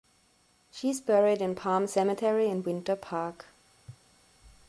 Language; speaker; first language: English; non-native, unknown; German